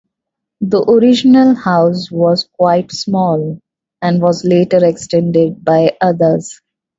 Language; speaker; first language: English; non-native, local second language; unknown